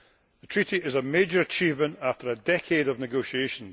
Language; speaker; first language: English; native; English